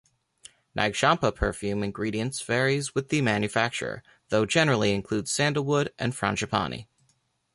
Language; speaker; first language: English; native; English